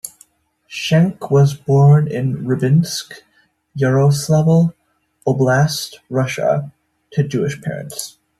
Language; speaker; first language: English; native; English